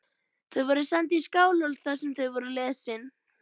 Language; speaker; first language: Icelandic; native; Icelandic